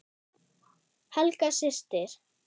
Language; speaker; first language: Icelandic; non-native, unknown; German